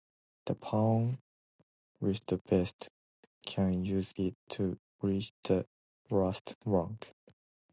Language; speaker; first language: English; non-native, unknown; Japanese